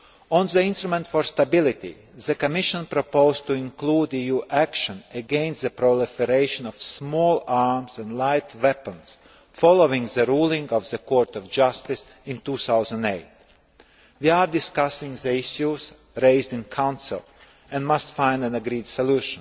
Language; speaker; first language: English; non-native, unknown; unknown